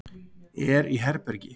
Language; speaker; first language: Icelandic; native; Icelandic